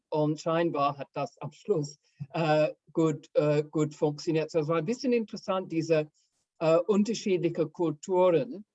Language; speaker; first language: German; non-native, fluent; English